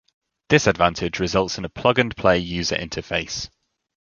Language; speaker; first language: English; native; English